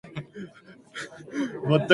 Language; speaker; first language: English; native; English